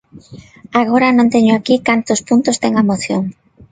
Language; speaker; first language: Galician; non-native, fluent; Spanish